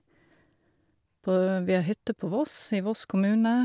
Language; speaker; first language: Norwegian; native; Norwegian